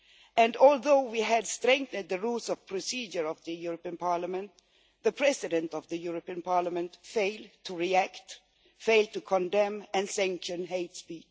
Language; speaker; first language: English; non-native, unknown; Swedish